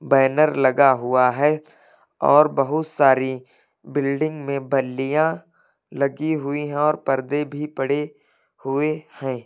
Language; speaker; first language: Hindi; native; Hindi